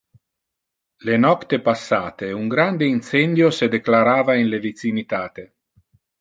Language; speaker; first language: Interlingua; non-native, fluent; Italian